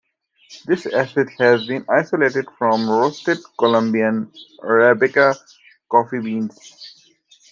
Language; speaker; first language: English; native; English